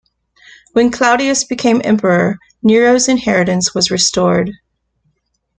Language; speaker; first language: English; native; English